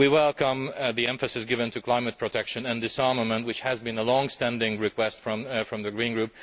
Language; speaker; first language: English; non-native, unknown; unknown